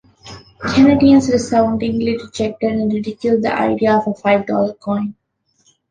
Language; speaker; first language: English; non-native, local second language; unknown